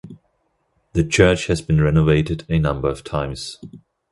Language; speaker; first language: English; non-native, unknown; German